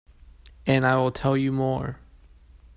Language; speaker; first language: English; non-native, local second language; Cantonese